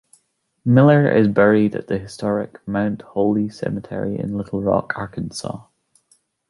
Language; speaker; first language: English; native; English